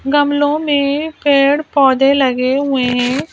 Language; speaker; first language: Hindi; native; Hindi